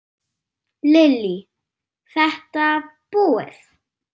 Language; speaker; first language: Icelandic; non-native, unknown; German